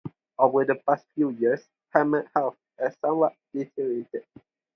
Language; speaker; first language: English; non-native, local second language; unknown